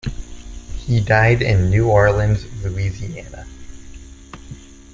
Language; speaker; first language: English; native; English